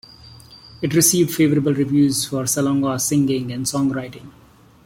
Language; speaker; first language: English; non-native, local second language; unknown